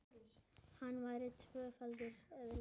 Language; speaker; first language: Icelandic; native; Icelandic